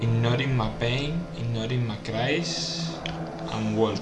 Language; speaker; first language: English; non-native, learner; Spanish